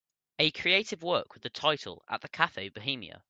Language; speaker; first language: English; native; English